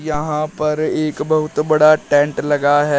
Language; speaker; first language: Hindi; native; Hindi